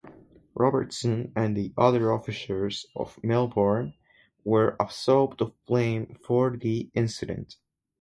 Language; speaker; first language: English; non-native, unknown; Spanish